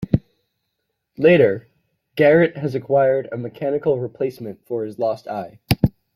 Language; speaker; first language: English; native; English